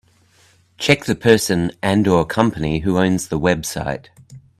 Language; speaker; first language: English; native; English